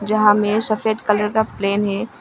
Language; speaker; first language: Hindi; non-native, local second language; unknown